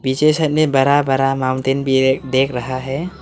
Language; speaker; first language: Hindi; early bilingual, other home language; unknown